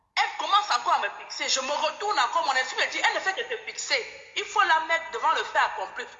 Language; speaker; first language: French; non-native, local second language; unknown